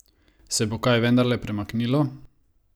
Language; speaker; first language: Slovenian; non-native, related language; Croatian